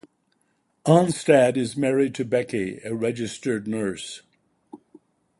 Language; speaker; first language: English; native; English